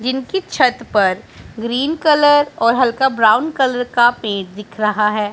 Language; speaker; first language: Hindi; non-native, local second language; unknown